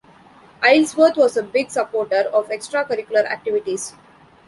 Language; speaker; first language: English; non-native, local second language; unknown